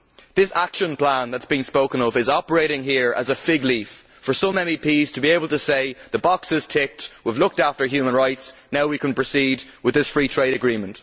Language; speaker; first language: English; native; English